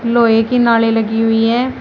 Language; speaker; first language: Hindi; native; Hindi